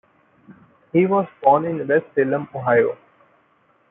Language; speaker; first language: English; non-native, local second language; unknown